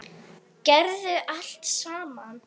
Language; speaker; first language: Icelandic; non-native, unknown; Arabic